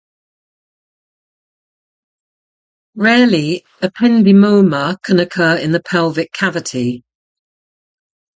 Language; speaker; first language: English; native; English